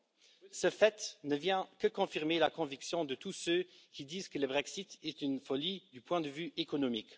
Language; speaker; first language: French; non-native, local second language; Luxembourgish